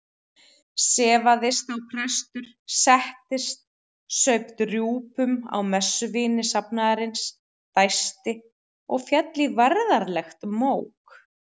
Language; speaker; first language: Icelandic; native; Icelandic